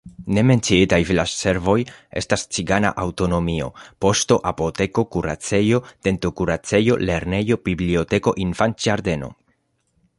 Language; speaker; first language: Esperanto; non-native, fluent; Spanish